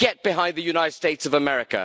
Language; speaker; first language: English; native; English